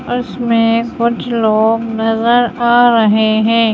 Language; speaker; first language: Hindi; native; Hindi